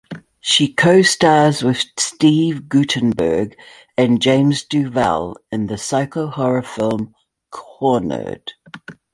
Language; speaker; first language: English; native; English